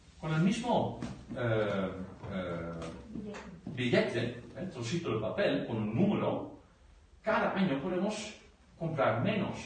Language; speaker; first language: Spanish; non-native, fluent; Dutch